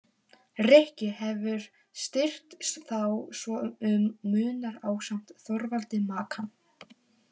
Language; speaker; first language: Icelandic; non-native, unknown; Polish